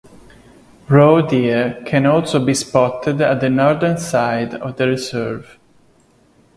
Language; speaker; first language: English; non-native, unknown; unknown